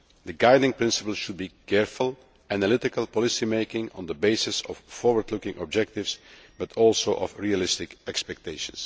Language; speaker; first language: English; non-native, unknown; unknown